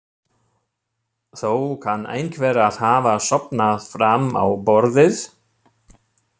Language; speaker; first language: Icelandic; non-native, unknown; German